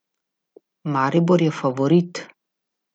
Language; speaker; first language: Slovenian; native; Slovenian